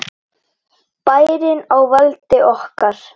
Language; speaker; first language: Icelandic; native; Icelandic